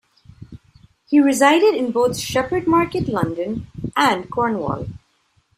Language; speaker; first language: English; non-native, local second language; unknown